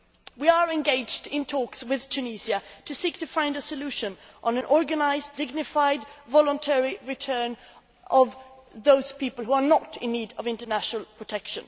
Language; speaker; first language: English; non-native, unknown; Swedish